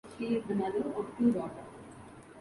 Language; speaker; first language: English; non-native, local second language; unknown